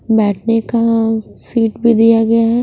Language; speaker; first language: Hindi; non-native, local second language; Punjabi